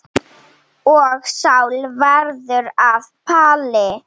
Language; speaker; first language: Icelandic; non-native, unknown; Slovenian